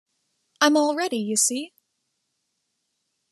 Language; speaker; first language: English; native; English